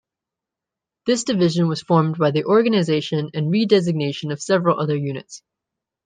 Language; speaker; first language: English; native; English